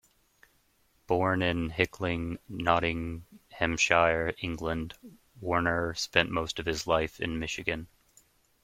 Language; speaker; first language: English; native; English